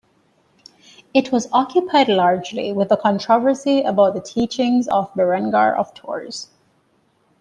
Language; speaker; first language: English; native; English